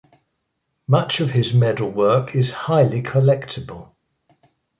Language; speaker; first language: English; native; English